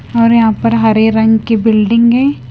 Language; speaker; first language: Hindi; non-native, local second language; Punjabi